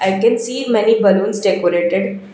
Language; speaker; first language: English; non-native, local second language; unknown